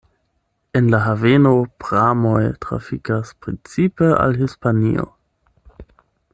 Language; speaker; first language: Esperanto; non-native, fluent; German